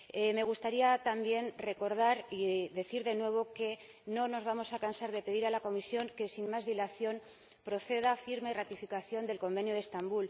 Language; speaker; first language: Spanish; native; Spanish